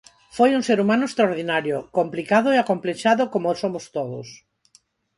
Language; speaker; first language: Galician; non-native, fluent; Spanish